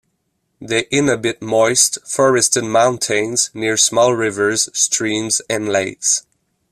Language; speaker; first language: English; non-native, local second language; French